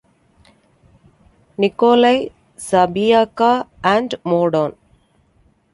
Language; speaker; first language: English; non-native, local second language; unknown